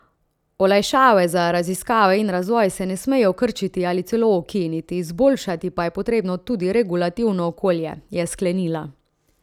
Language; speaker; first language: Slovenian; native; Slovenian